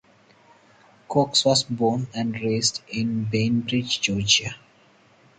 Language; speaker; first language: English; non-native, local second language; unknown